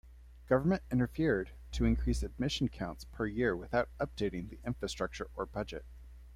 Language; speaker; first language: English; native; English